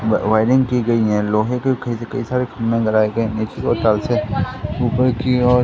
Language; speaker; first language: Hindi; native; Hindi